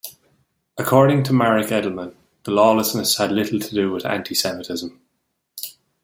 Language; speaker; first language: English; native; English